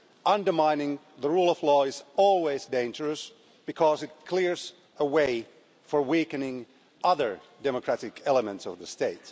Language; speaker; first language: English; non-native, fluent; Finnish